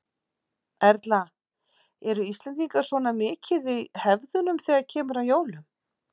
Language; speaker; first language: Icelandic; native; Icelandic